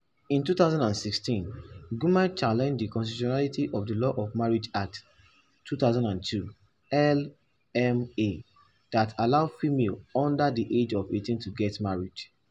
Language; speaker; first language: English; non-native, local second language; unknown